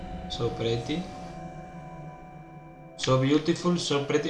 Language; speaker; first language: English; non-native, learner; Spanish